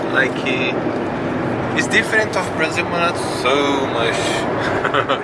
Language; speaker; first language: English; non-native, learner; Portuguese